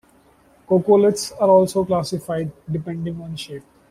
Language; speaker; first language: English; non-native, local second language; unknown